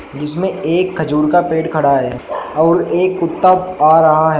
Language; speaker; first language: Hindi; native; Hindi